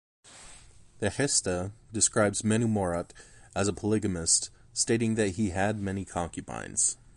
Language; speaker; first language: English; native; English